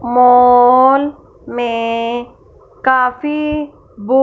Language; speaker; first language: Hindi; non-native, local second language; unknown